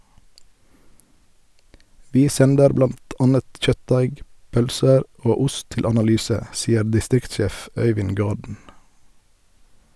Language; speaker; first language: Norwegian; native; Norwegian